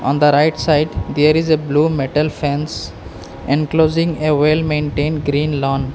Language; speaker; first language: English; non-native, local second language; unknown